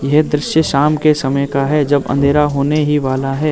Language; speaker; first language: Hindi; non-native, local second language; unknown